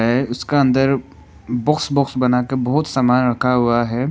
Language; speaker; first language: Hindi; non-native, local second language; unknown